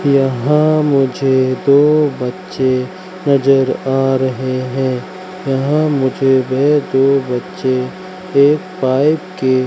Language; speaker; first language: Hindi; native; Hindi